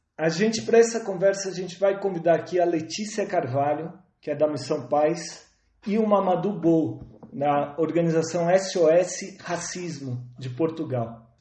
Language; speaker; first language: Portuguese; native; Portuguese